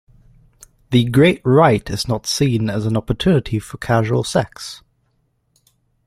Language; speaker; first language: English; native; English